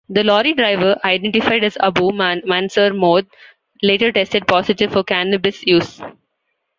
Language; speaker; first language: English; non-native, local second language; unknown